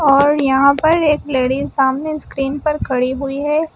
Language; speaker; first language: Hindi; native; Hindi